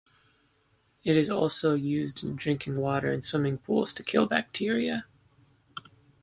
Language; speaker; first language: English; native; English